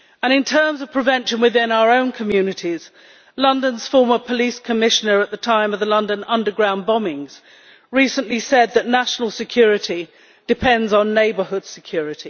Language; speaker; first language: English; native; English